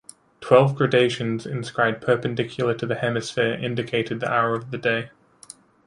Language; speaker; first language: English; native; English